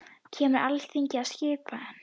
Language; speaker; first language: Icelandic; native; Icelandic